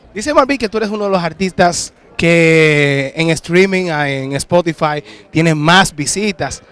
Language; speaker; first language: Spanish; native; Spanish